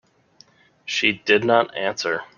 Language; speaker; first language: English; native; English